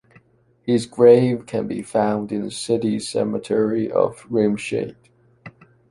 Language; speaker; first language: English; non-native, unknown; Chinese